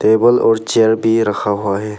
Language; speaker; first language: Hindi; non-native, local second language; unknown